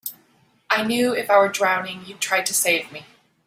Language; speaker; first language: English; native; English